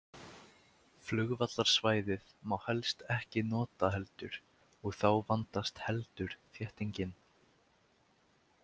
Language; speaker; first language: Icelandic; native; Icelandic